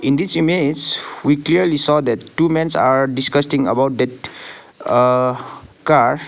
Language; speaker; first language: English; non-native, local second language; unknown